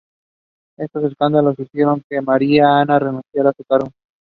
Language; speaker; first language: English; non-native, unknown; Spanish